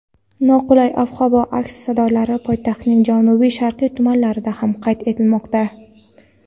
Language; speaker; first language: Uzbek; non-native, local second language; Kara-Kalpak